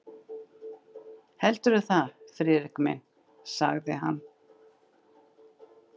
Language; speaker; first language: Icelandic; native; Icelandic